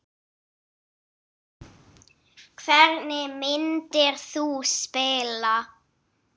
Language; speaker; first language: Icelandic; non-native, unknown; English